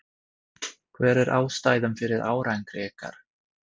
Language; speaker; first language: Icelandic; non-native, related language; Swedish